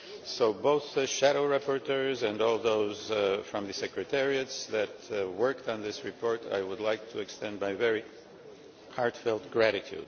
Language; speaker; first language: English; non-native, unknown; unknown